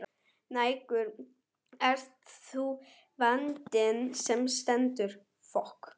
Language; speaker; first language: Icelandic; non-native, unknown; German